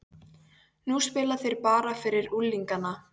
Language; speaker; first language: Icelandic; non-native, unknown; Polish